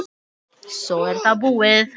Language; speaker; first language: Icelandic; non-native, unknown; Filipino